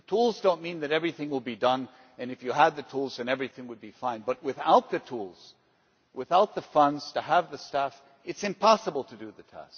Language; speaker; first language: English; non-native, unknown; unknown